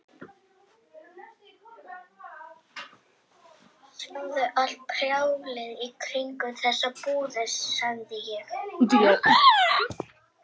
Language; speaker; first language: Icelandic; non-native, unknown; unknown